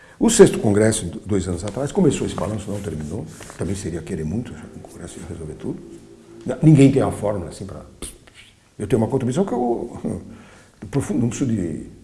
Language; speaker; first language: Portuguese; early bilingual, other home language; Polish